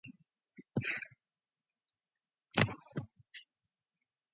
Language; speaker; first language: English; non-native, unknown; Mongolian